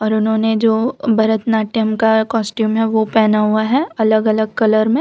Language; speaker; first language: Hindi; non-native, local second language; Gujarati